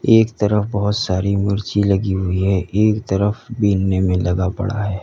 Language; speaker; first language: Hindi; native; Hindi